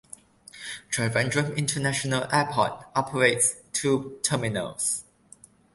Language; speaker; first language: English; non-native, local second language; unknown